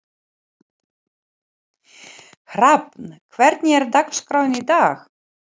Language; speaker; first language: Icelandic; non-native, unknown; Ukrainian